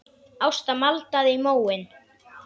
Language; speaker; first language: Icelandic; native; Icelandic